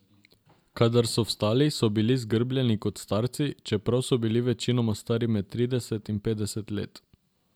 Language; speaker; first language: Slovenian; non-native, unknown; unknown